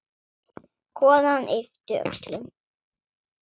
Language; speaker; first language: Icelandic; non-native, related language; Swedish